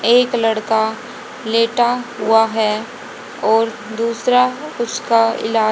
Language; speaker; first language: Hindi; native; Hindi